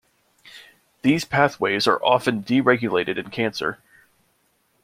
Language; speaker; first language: English; native; English